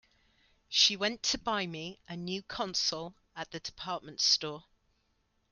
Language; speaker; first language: English; native; English